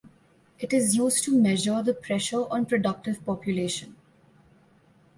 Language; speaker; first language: English; non-native, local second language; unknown